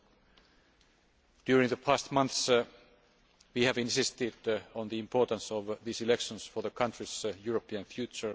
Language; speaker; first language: English; non-native, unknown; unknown